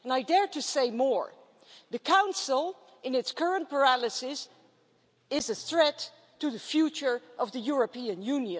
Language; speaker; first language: English; non-native, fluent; Dutch